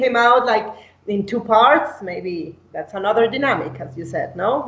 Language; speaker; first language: English; non-native, fluent; Spanish